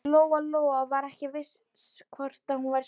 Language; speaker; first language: Icelandic; non-native, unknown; Polish